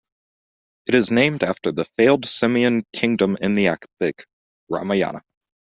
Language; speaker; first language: English; native; English